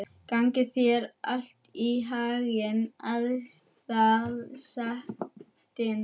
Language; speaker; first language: Icelandic; non-native, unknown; German